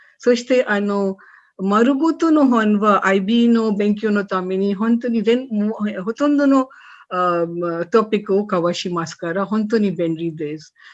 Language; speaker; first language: Japanese; non-native, fluent; Hindi